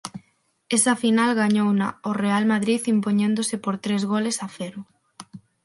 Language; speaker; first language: Galician; non-native, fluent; Spanish